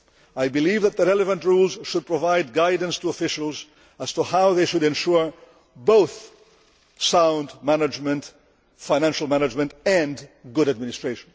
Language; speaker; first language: English; non-native, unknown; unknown